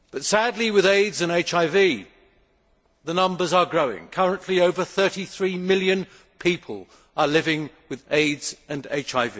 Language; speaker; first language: English; native; English